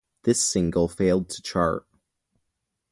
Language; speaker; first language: English; native; English